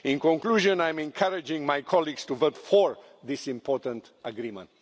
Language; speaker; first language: English; non-native, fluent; Romanian